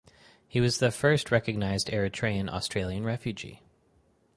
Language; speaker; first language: English; native; English